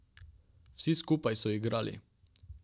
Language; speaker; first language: Slovenian; non-native, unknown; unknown